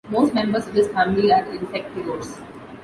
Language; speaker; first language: English; non-native, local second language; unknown